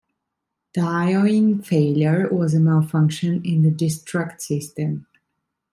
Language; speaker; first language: English; non-native, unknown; Italian